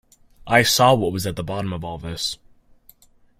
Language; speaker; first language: English; native; English